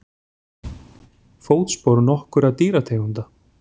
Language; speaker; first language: Icelandic; native; Icelandic